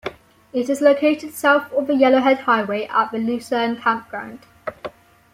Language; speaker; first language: English; native; English